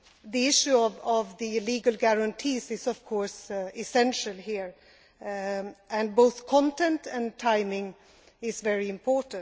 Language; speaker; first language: English; non-native, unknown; Swedish